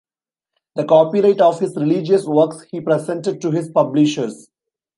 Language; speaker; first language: English; non-native, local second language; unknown